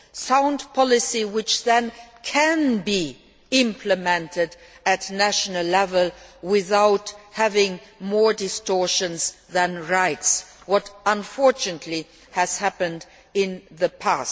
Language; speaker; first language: English; non-native, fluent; Luxembourgish